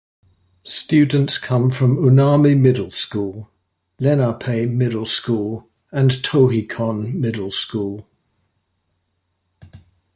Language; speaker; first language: English; native; English